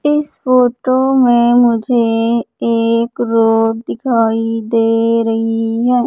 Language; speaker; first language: Hindi; native; Hindi